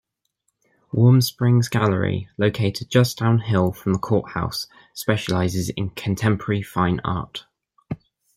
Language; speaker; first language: English; native; English